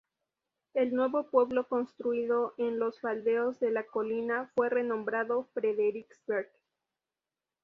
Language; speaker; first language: Spanish; native; Spanish